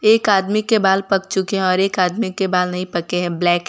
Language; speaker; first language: Hindi; non-native, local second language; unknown